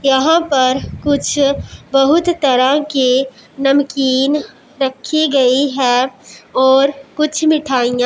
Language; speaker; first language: Hindi; non-native, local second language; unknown